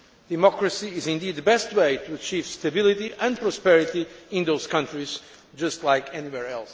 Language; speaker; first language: English; non-native, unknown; Portuguese